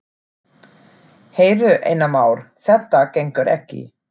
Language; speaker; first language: Icelandic; non-native, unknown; German